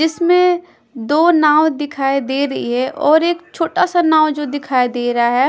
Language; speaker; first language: Hindi; non-native, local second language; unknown